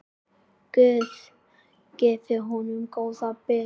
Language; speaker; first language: Icelandic; native; Icelandic